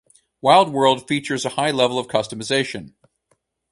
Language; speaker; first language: English; native; English